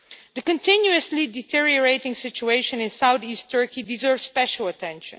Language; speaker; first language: English; non-native, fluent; Dutch